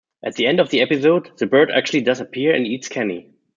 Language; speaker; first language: English; non-native, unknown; German